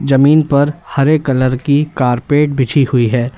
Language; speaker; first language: Hindi; native; Hindi